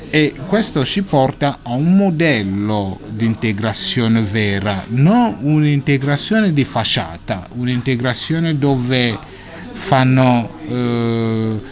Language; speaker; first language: Italian; non-native, fluent; Sango